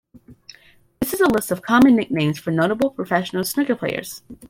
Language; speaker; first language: English; native; English